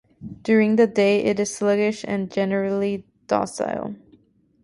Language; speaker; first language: English; native; English